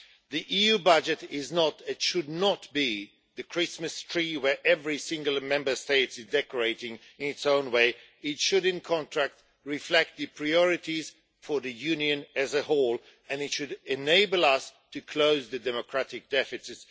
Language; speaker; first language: English; non-native, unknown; Swedish